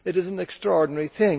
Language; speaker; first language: English; native; English